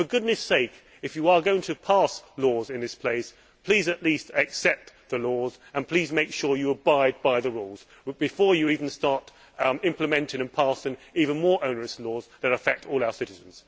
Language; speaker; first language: English; native; English